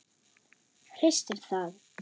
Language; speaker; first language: Icelandic; non-native, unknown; German